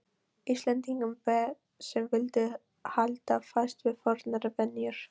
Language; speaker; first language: Icelandic; non-native, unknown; Polish